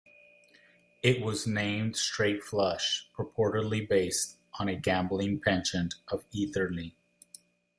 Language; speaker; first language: English; non-native, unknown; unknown